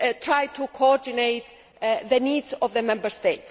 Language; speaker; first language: English; non-native, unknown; Greek